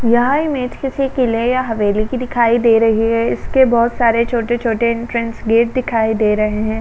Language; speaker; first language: Hindi; native; Hindi